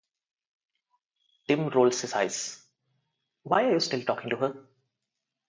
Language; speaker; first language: English; non-native, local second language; Telugu